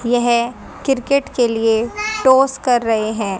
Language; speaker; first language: Hindi; native; Hindi